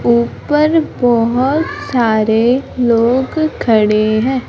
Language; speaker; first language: Hindi; native; Hindi